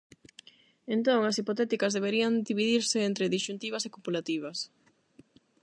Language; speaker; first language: Galician; non-native, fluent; Spanish